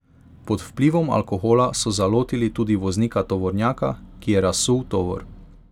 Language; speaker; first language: Slovenian; non-native, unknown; Hungarian